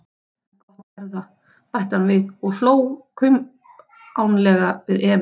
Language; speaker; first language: Icelandic; native; Icelandic